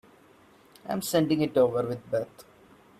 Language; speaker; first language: English; non-native, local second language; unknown